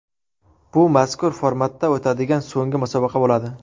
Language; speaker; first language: Uzbek; native; Uzbek